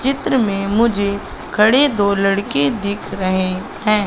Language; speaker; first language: Hindi; native; Hindi